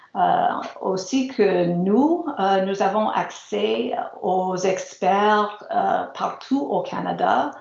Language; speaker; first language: French; native; French